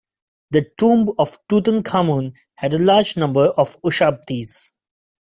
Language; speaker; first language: English; non-native, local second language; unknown